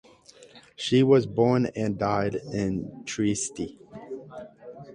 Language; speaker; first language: English; native; English